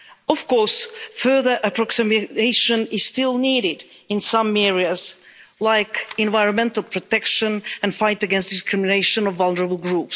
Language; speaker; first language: English; non-native, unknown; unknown